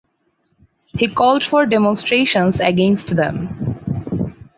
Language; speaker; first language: English; non-native, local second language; Bangla